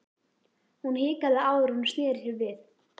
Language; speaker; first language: Icelandic; native; Icelandic